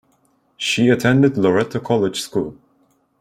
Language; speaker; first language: English; non-native, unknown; Turkish